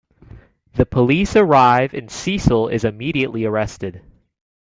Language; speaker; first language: English; native; English